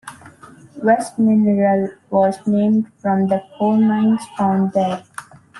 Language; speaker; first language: English; non-native, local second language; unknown